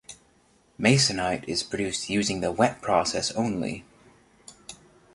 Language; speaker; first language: English; native; English